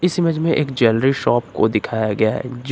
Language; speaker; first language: Hindi; native; Hindi